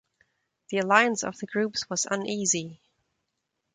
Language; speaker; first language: English; non-native, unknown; German